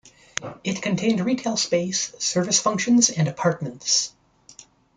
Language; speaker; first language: English; native; English